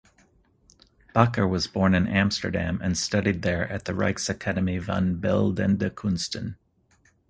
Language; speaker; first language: English; native; English